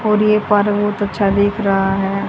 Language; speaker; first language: Hindi; native; Hindi